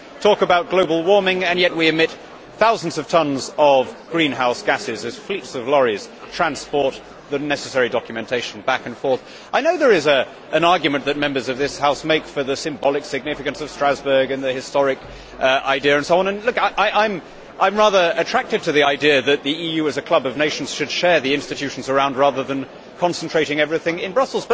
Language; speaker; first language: English; native; English